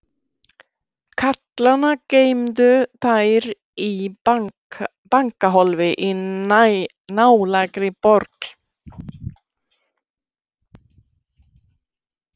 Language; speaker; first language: Icelandic; non-native, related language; Swedish